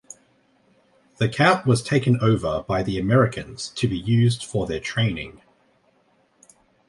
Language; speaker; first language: English; native; English